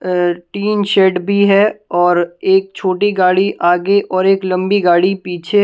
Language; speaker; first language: Hindi; non-native, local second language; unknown